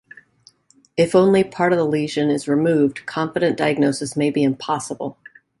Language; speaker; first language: English; native; English